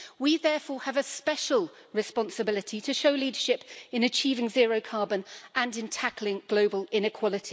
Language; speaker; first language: English; native; English